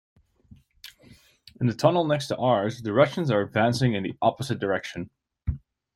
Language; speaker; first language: English; native; English